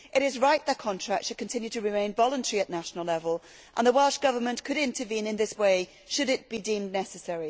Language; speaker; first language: English; native; English